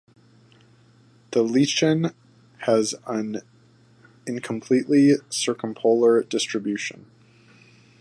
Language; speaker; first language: English; native; English